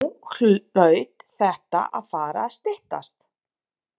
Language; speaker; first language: Icelandic; non-native, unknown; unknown